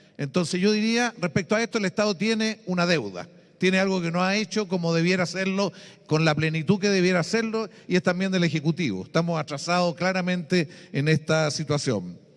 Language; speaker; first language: Spanish; native; Spanish